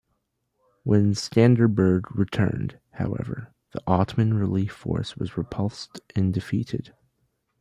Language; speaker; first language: English; native; English